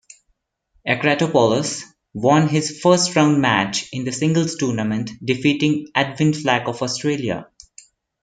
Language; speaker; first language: English; non-native, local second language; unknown